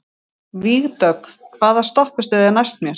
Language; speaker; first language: Icelandic; native; Icelandic